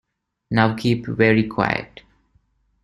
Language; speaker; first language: English; non-native, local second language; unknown